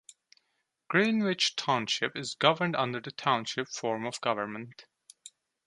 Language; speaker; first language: English; non-native, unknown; Turkish